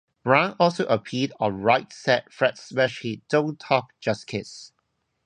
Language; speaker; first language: English; non-native, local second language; Cantonese